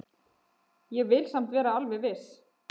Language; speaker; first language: Icelandic; native; Icelandic